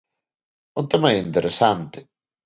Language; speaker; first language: Galician; non-native, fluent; Spanish